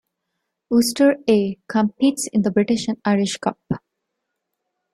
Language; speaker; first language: English; non-native, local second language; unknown